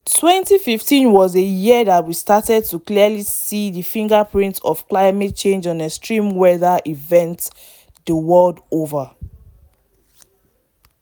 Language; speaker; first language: English; non-native, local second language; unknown